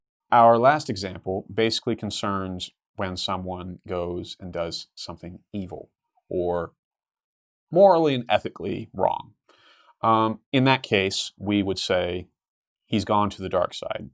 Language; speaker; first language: English; native; English